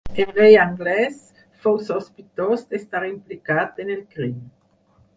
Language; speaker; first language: Catalan; non-native, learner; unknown